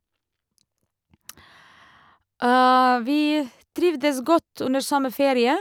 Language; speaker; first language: Norwegian; non-native, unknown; Serbian